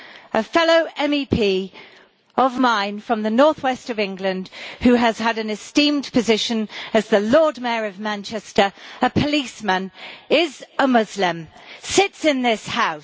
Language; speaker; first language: English; native; English